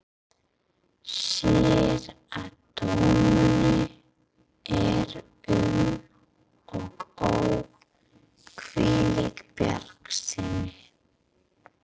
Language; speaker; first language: Icelandic; non-native, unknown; English